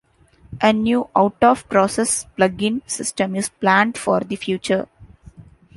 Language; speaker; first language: English; non-native, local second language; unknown